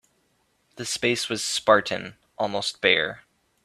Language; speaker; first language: English; native; English